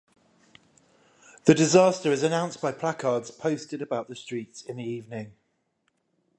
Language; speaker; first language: English; native; English